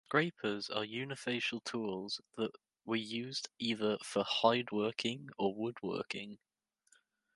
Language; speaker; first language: English; native; English